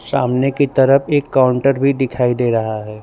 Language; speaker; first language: Hindi; non-native, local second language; Gujarati